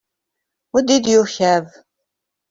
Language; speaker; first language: English; native; English